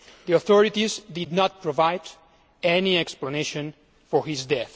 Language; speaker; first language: English; non-native, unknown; Spanish